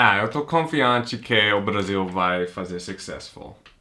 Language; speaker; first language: Portuguese; non-native, fluent; English